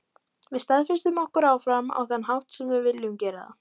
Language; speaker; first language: Icelandic; native; Icelandic